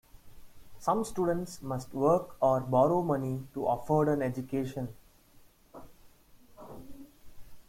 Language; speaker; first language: English; non-native, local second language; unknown